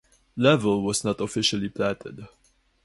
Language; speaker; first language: English; non-native, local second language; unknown